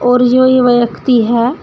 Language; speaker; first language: Hindi; native; Hindi